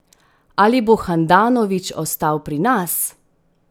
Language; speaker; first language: Slovenian; native; Slovenian